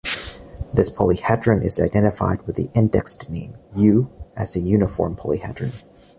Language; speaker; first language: English; native; English